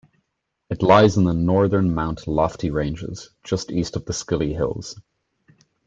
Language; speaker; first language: English; native; English